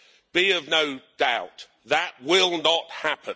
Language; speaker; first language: English; native; English